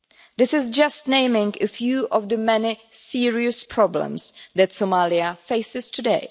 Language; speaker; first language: English; non-native, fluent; Czech